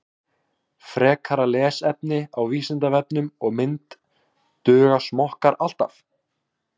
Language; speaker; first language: Icelandic; native; Icelandic